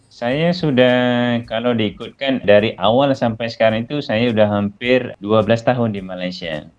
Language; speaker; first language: Malay; non-native, related language; Indonesian